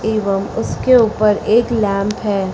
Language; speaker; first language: Hindi; native; Hindi